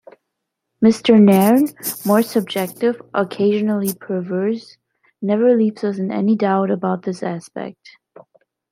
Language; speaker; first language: English; non-native, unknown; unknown